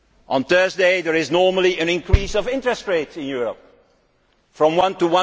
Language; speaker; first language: English; non-native, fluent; Dutch